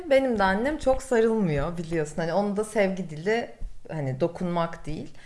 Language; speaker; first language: Turkish; native; Turkish